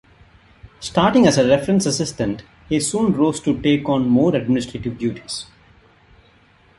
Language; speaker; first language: English; non-native, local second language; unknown